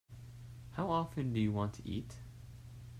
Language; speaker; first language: English; native; English